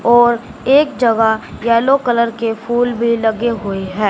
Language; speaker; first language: Hindi; non-native, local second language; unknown